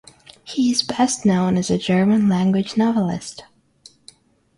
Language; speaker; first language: English; non-native, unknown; Russian